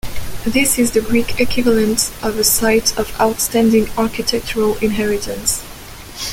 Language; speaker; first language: English; non-native, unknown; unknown